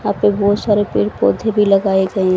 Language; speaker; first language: Hindi; native; Hindi